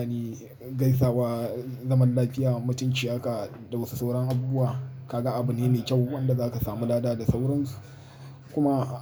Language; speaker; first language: Hausa; native; Hausa